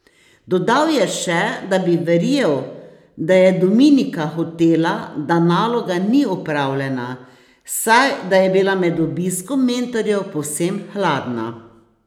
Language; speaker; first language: Slovenian; native; Slovenian